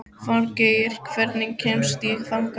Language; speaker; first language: Icelandic; native; Icelandic